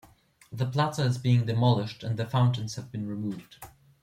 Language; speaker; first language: English; non-native, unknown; German